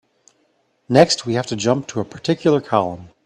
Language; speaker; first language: English; native; English